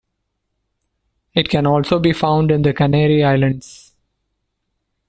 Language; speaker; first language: English; non-native, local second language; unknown